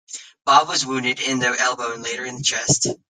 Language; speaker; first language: English; native; English